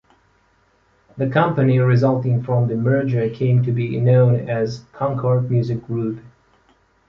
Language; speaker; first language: English; native; English